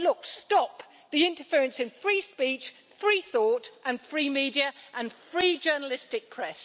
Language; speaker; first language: English; native; English